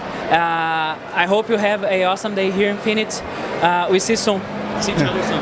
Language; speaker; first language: English; non-native, learner; Portuguese